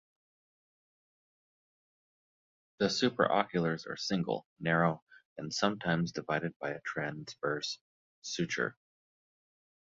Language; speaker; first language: English; native; English